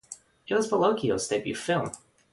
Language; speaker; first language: English; non-native, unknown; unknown